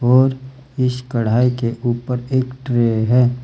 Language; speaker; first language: Hindi; native; Hindi